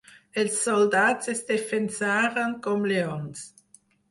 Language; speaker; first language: Catalan; non-native, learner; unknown